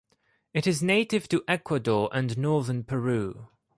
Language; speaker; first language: English; non-native, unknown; Greek